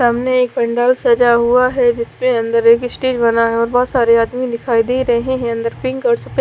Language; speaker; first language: Hindi; native; Hindi